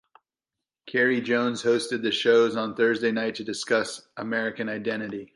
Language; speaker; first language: English; native; English